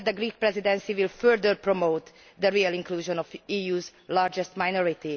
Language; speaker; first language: English; non-native, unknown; Hungarian